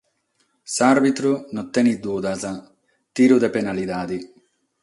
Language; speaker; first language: Sardinian; non-native, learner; Catalan